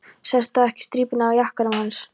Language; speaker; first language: Icelandic; non-native, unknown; Polish